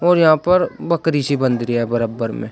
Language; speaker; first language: Hindi; native; Hindi